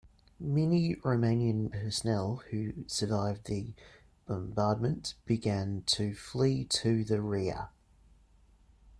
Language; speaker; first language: English; native; English